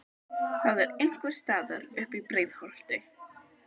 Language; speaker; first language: Icelandic; native; Icelandic